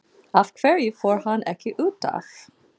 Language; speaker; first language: Icelandic; non-native, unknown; English